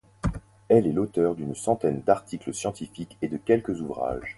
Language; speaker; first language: French; native; French